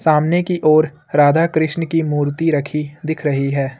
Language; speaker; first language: Hindi; native; Hindi